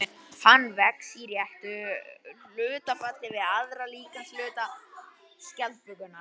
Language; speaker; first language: Icelandic; native; Icelandic